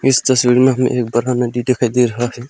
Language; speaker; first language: Hindi; non-native, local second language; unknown